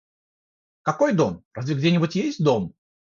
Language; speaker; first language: Russian; non-native, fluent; Georgian